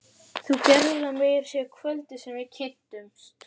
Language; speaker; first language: Icelandic; native; Icelandic